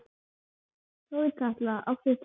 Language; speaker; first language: Icelandic; native; Icelandic